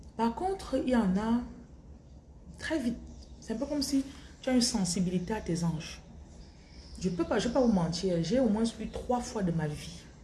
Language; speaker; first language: French; non-native, local second language; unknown